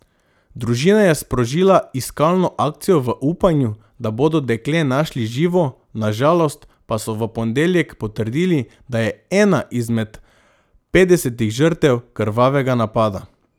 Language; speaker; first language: Slovenian; non-native, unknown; Macedonian